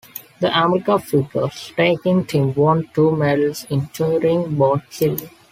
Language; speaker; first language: English; non-native, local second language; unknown